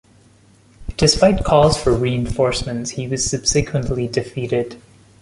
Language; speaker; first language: English; non-native, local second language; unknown